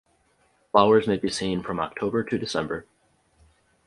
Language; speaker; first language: English; native; English